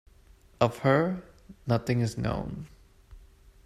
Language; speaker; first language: English; non-native, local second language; Cantonese